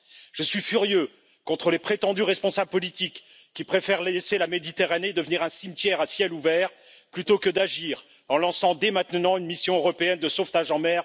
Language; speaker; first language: French; native; French